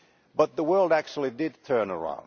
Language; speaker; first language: English; non-native, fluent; Finnish